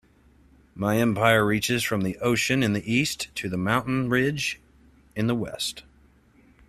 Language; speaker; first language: English; native; English